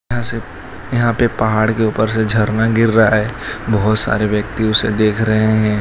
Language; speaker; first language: Hindi; non-native, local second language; Gujarati